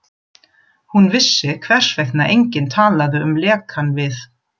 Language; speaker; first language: Icelandic; non-native, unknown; German